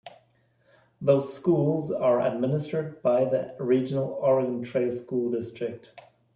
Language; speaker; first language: English; non-native, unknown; German